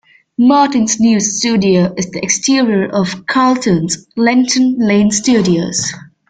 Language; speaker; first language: English; native; English